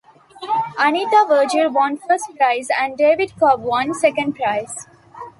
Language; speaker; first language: English; non-native, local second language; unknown